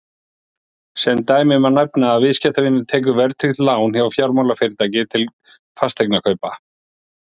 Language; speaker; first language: Icelandic; native; Icelandic